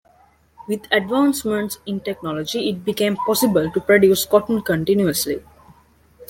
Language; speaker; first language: English; non-native, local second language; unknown